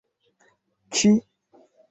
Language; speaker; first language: Esperanto; non-native, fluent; Chinese